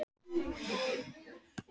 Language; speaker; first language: Icelandic; native; Icelandic